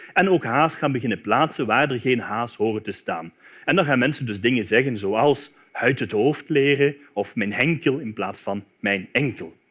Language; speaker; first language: Dutch; native; Dutch